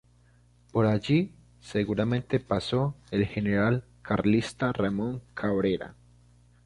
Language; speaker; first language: Spanish; native; Spanish